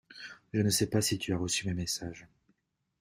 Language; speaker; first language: French; native; French